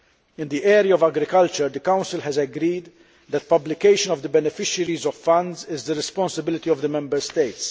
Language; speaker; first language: English; non-native, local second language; Maltese